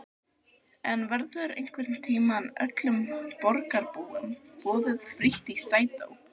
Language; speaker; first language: Icelandic; native; Icelandic